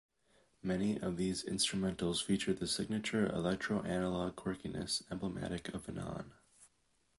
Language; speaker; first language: English; native; English